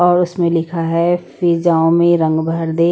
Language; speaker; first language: Hindi; non-native, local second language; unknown